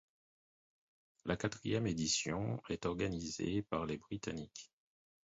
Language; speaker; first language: French; non-native, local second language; Haitian Creole